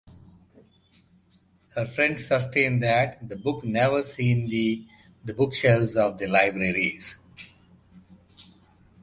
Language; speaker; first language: English; non-native, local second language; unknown